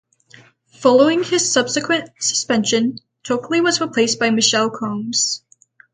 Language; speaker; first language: English; native; English